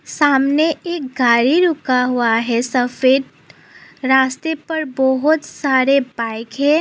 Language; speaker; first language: Hindi; non-native, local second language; Assamese